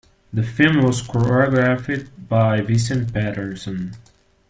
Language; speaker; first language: English; non-native, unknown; Portuguese